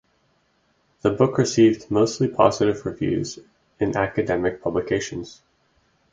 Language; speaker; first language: English; native; English